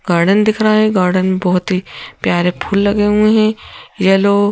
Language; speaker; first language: Hindi; native; Hindi